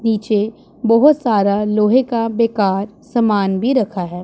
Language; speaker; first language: Hindi; non-native, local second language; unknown